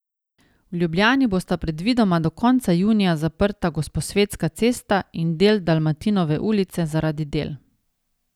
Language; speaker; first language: Slovenian; native; Slovenian